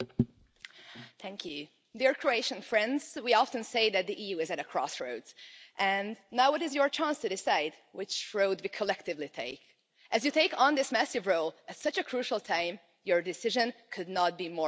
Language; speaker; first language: English; non-native, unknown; Hungarian